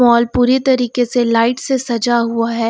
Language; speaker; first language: Hindi; native; Hindi